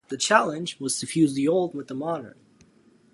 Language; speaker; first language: English; native; English